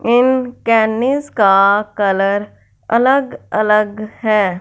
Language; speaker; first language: Hindi; non-native, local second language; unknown